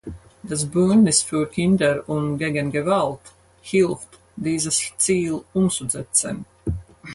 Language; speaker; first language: German; non-native, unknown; Latvian